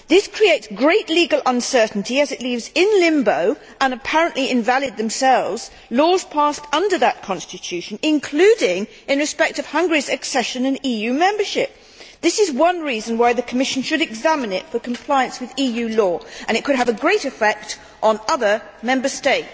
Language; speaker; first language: English; native; English